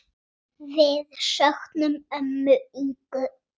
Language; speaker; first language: Icelandic; native; Icelandic